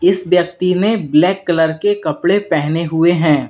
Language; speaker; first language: Hindi; native; Hindi